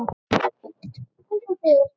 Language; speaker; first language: Icelandic; native; Icelandic